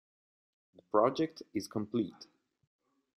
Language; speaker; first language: English; non-native, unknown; Italian